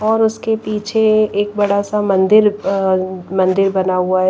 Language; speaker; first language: Hindi; non-native, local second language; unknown